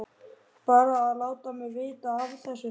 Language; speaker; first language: Icelandic; native; Icelandic